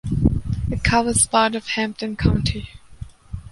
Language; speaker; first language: English; non-native, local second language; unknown